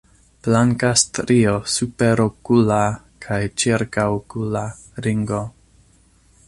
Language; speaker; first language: Esperanto; non-native, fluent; English